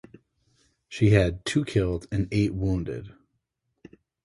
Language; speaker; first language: English; native; English